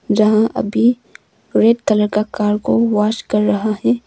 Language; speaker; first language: Hindi; non-native, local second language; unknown